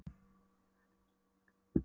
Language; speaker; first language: Icelandic; non-native, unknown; Polish